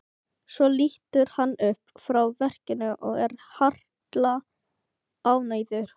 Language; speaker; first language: Icelandic; non-native, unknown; Filipino